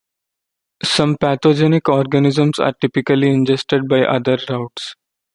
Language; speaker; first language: English; non-native, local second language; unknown